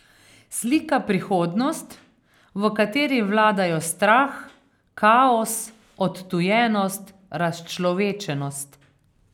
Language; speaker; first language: Slovenian; native; Slovenian